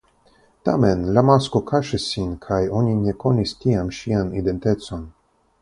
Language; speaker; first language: Esperanto; non-native, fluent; Russian